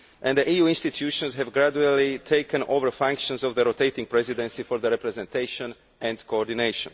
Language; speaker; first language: English; non-native, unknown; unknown